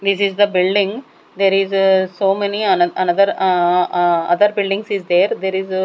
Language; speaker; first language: English; non-native, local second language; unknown